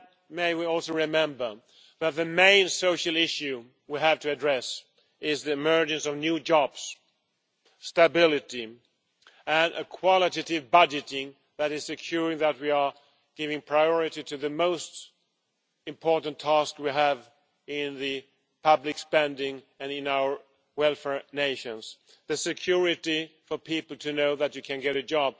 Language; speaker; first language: English; non-native, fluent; Swedish